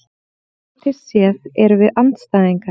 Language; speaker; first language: Icelandic; native; Icelandic